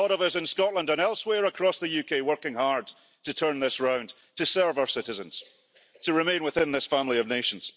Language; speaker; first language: English; early bilingual, heritage; English